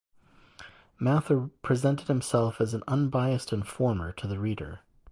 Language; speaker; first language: English; native; English